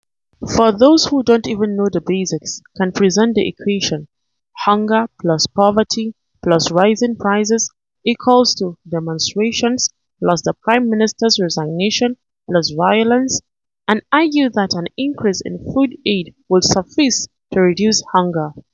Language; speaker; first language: English; non-native, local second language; Hausa